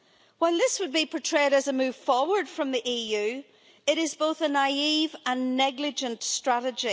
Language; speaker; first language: English; native; English